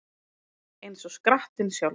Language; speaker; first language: Icelandic; native; Icelandic